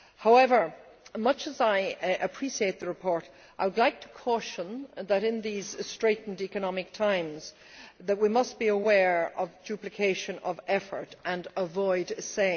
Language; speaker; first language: English; native; English